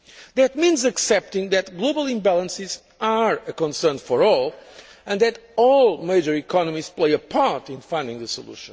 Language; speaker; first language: English; non-native, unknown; Portuguese